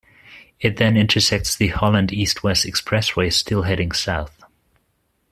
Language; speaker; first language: English; non-native, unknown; German